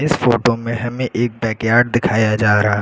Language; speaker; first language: Hindi; native; Hindi